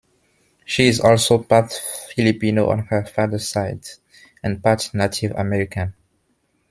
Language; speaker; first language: English; non-native, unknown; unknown